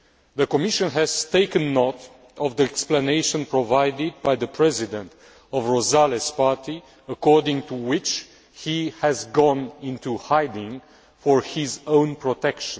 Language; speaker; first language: English; non-native, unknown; Romanian